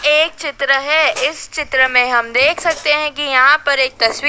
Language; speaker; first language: Hindi; native; Hindi